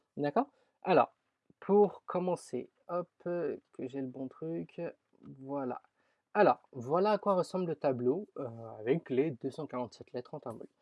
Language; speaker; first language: French; early bilingual, other home language; Tamil